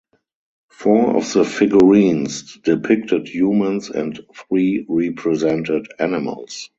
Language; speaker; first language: English; non-native, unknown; German